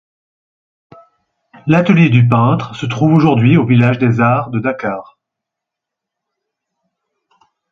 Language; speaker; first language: French; native; French